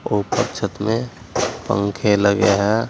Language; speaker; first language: Hindi; native; Hindi